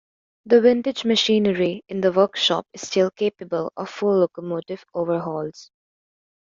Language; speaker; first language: English; native; English